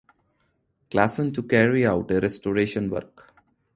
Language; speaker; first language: English; non-native, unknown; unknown